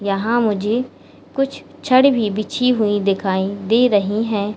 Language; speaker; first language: Hindi; native; Hindi